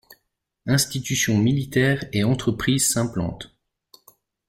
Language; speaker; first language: French; native; French